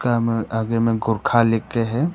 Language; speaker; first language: Hindi; non-native, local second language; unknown